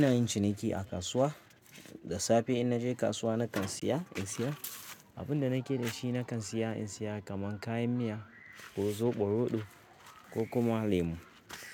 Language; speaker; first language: Hausa; native; Hausa